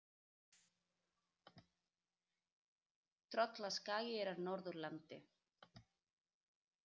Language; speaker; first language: Icelandic; native; Icelandic